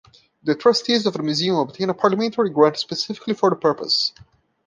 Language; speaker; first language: English; non-native, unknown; Portuguese